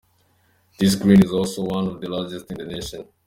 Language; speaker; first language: English; non-native, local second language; Kinyarwanda